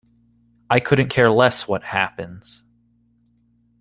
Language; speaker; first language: English; native; English